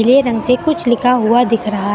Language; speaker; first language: Hindi; native; Hindi